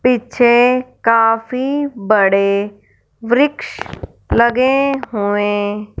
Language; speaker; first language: Hindi; non-native, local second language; Punjabi